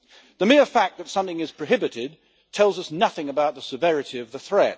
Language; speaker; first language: English; native; English